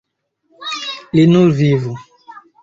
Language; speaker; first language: Esperanto; non-native, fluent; Chinese